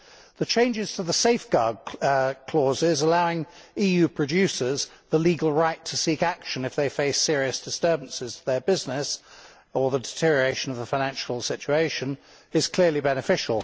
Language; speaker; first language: English; native; English